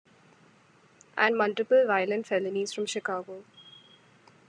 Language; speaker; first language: English; non-native, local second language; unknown